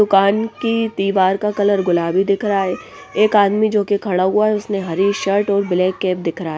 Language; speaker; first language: Hindi; non-native, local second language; Punjabi